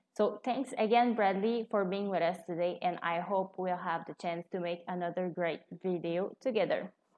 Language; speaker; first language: English; non-native, fluent; French